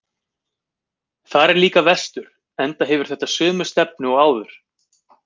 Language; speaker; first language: Icelandic; native; Icelandic